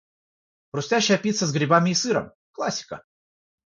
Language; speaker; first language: Russian; non-native, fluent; Georgian